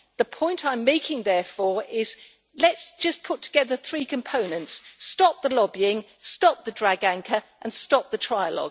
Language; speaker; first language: English; native; English